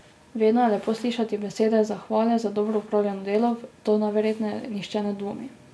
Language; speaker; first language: Slovenian; native; Slovenian